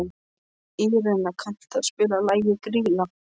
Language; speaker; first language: Icelandic; non-native, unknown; Polish